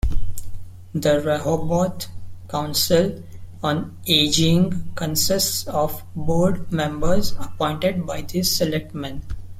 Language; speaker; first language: English; non-native, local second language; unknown